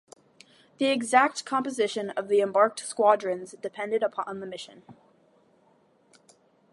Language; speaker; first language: English; native; English